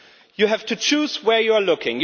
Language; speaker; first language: English; non-native, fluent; German